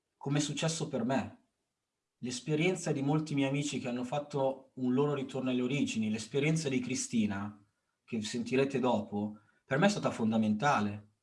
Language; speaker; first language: Italian; early bilingual, other home language; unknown